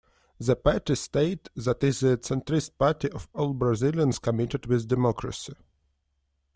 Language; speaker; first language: English; non-native, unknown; Russian